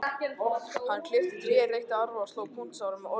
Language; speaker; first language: Icelandic; native; Icelandic